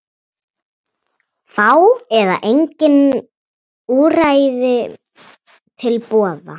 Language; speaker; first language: Icelandic; native; Icelandic